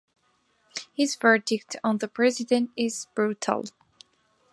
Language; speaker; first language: English; non-native, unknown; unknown